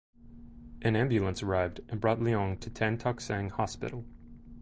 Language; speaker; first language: English; native; English